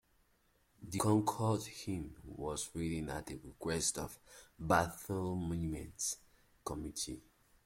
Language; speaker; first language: English; native; English